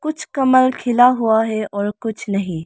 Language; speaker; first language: Hindi; non-native, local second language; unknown